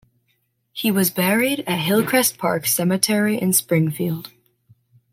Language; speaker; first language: English; native; English